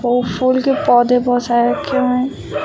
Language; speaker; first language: Hindi; native; Hindi